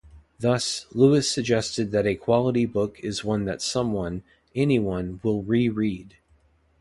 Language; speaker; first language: English; native; English